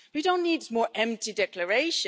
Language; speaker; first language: English; non-native, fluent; German